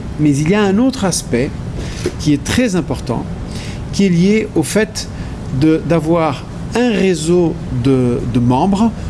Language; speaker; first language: French; non-native, fluent; Portuguese